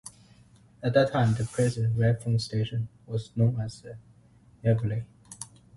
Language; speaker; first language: English; native; English